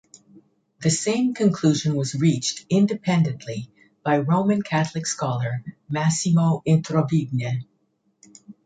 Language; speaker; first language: English; native; English